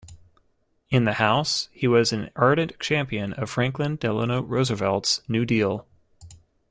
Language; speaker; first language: English; native; English